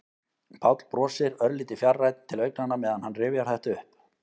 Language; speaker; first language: Icelandic; native; Icelandic